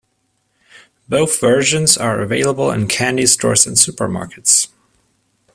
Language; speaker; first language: English; non-native, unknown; German